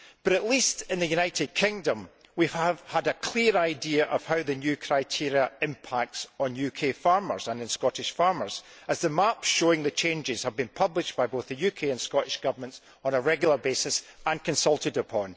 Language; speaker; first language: English; native; English